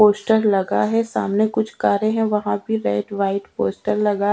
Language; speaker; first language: Hindi; native; Hindi